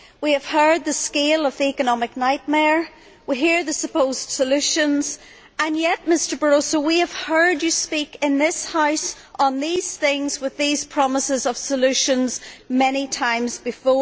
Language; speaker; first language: English; native; English